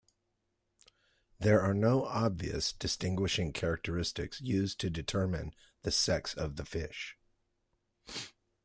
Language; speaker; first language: English; native; English